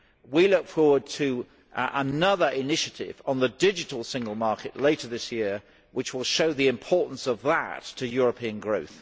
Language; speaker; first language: English; native; English